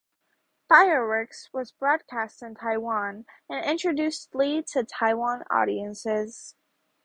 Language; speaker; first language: English; native; English